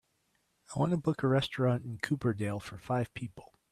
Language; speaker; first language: English; native; English